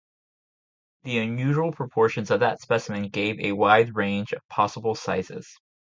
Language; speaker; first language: English; native; English